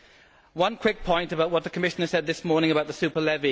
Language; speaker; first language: English; native; English